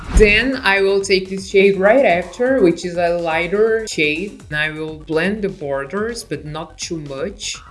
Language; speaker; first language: English; non-native, fluent; Portuguese